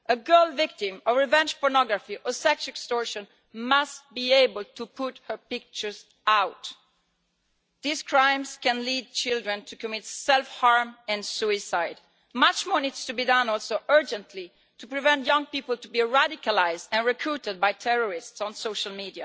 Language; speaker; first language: English; non-native, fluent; Italian